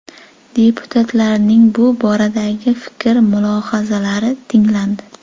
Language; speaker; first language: Uzbek; native; Uzbek